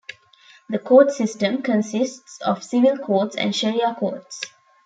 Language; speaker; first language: English; non-native, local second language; Tamil